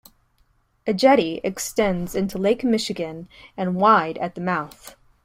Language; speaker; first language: English; native; English